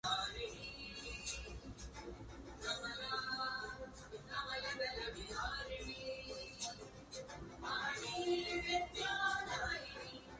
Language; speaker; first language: English; non-native, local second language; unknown